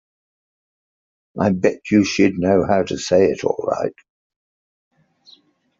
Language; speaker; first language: English; native; English